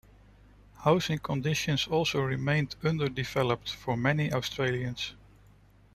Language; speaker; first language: English; non-native, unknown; Dutch